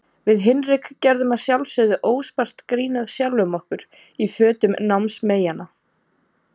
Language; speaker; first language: Icelandic; native; Icelandic